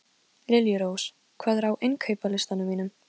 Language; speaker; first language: Icelandic; non-native, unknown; Polish